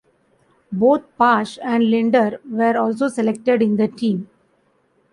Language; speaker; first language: English; non-native, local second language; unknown